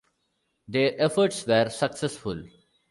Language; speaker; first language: English; non-native, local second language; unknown